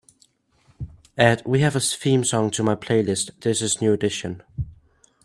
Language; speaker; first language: English; native; English